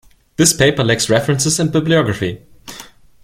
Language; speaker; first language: English; non-native, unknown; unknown